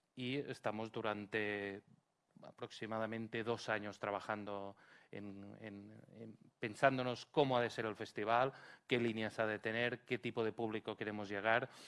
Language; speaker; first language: Spanish; non-native, local second language; Catalan